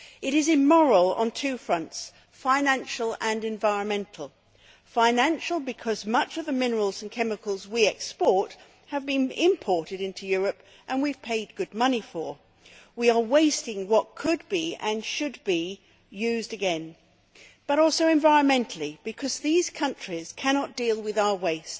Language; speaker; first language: English; native; English